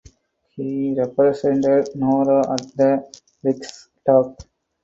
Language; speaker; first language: English; non-native, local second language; Tamil